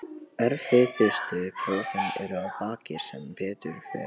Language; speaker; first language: Icelandic; non-native, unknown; Polish